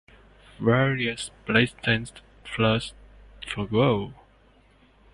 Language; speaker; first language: English; non-native, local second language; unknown